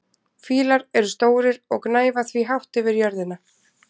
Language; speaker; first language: Icelandic; native; Icelandic